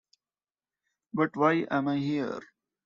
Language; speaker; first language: English; non-native, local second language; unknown